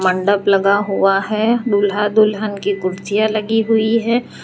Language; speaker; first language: Hindi; non-native, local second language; Gujarati